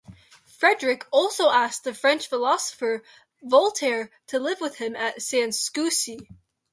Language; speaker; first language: English; native; English